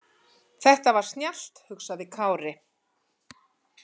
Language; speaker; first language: Icelandic; native; Icelandic